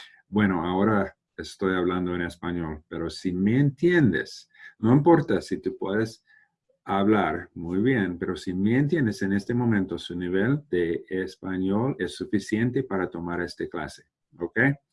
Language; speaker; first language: Spanish; non-native, fluent; English